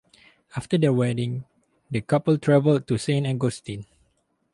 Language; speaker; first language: English; non-native, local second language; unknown